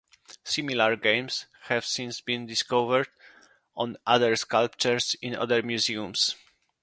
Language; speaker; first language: English; non-native, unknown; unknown